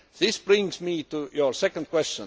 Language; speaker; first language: English; non-native, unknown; Estonian